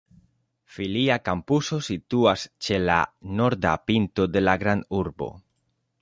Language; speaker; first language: Esperanto; non-native, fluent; Spanish